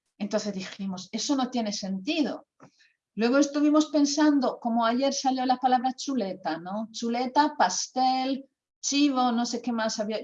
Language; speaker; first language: Spanish; non-native, fluent; Croatian